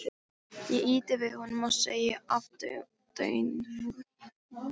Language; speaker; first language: Icelandic; non-native, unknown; Polish